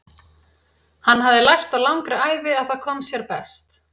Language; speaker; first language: Icelandic; native; Icelandic